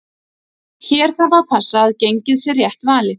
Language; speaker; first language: Icelandic; native; Icelandic